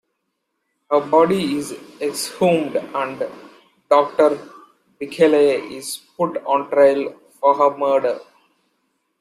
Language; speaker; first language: English; non-native, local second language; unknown